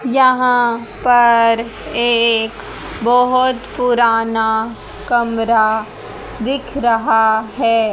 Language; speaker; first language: Hindi; native; Hindi